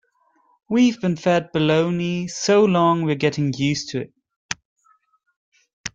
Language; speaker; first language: English; native; English